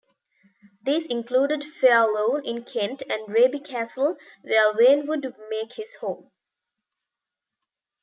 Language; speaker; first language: English; non-native, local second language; Tamil